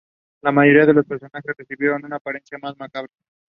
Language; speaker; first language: English; non-native, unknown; Spanish